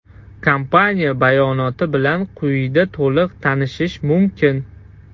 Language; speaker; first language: Uzbek; non-native, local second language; Russian